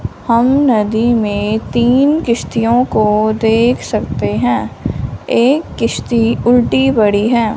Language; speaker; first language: Hindi; non-native, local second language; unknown